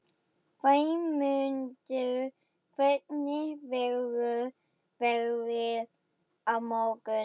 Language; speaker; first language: Icelandic; non-native, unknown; German